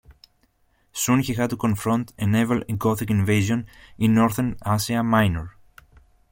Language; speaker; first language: English; non-native, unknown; Greek